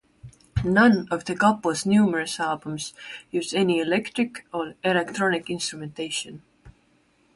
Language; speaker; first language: English; non-native, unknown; Estonian